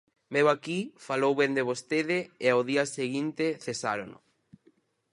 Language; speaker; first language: Galician; native; Galician